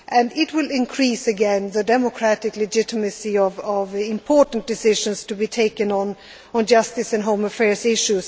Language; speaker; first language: English; non-native, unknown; Swedish